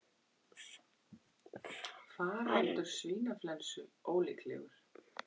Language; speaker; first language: Icelandic; native; Icelandic